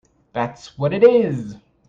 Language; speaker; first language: English; native; English